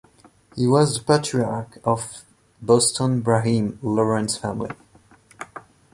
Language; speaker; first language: English; non-native, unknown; French